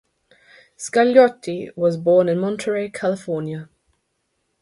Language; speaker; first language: English; non-native, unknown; German